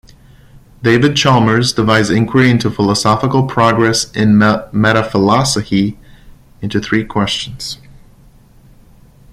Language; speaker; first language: English; non-native, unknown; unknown